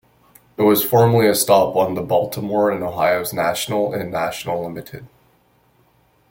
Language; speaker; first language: English; native; English